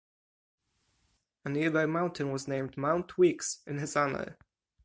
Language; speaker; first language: English; non-native, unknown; Polish